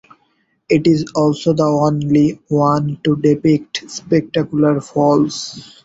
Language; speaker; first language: English; non-native, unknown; Bangla